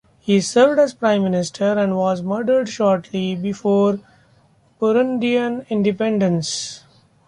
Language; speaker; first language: English; non-native, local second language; Marathi